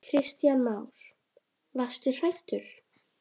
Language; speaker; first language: Icelandic; native; Icelandic